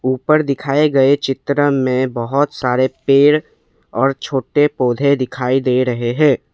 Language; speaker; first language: Hindi; non-native, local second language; Assamese